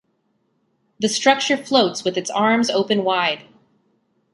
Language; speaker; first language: English; native; English